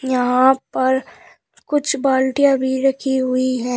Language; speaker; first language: Hindi; native; Hindi